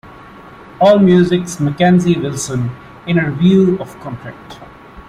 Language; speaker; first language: English; non-native, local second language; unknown